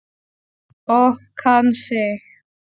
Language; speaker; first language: Icelandic; non-native, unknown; Polish